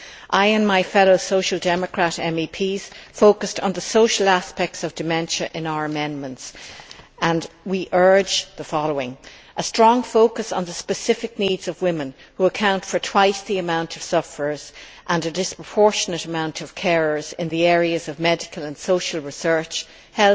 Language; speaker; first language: English; native; English